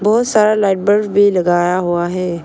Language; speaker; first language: Hindi; non-native, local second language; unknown